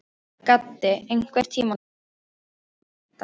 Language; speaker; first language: Icelandic; non-native, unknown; Polish